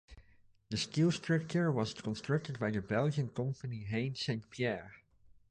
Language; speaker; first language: English; non-native, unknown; Dutch